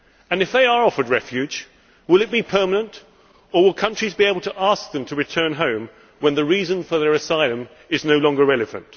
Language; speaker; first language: English; native; English